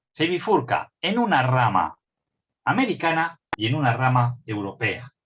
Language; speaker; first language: Spanish; native; Spanish